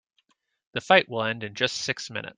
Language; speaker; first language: English; native; English